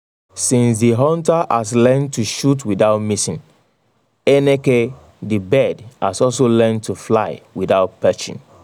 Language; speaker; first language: English; non-native, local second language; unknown